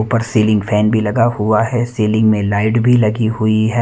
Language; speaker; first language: Hindi; non-native, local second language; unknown